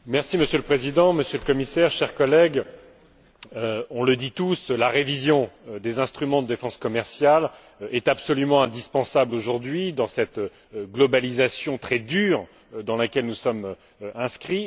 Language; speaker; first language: French; native; French